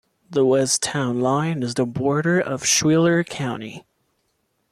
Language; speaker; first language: English; non-native, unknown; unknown